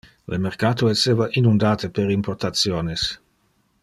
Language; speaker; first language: Interlingua; non-native, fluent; Dutch